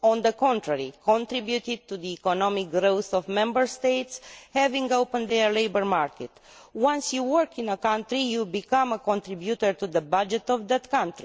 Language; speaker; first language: English; non-native, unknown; Romanian